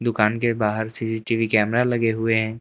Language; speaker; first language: Hindi; native; Hindi